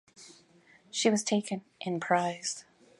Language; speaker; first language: English; native; English